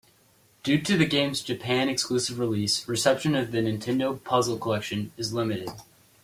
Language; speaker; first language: English; native; English